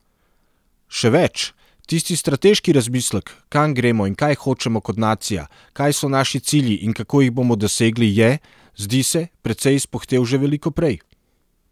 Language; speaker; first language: Slovenian; non-native, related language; Serbian